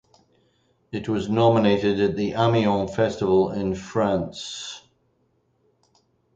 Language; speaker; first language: English; native; English